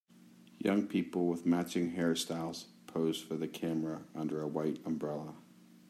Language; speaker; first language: English; native; English